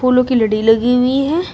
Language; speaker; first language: Hindi; native; Hindi